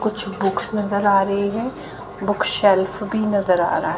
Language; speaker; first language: Hindi; native; Hindi